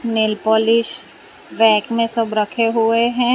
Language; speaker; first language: Hindi; non-native, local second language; Gujarati